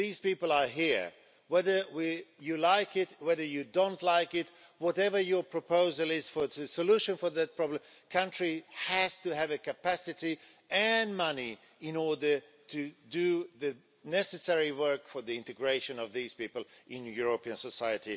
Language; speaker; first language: English; non-native, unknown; Swedish